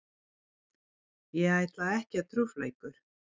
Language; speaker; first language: Icelandic; non-native, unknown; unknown